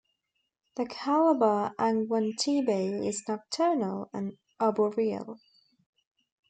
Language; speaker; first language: English; native; English